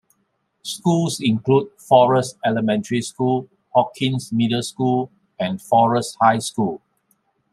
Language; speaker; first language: English; non-native, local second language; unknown